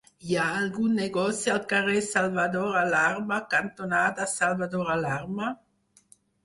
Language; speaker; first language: Catalan; non-native, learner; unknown